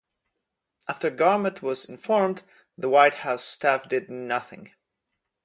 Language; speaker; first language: English; non-native, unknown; Polish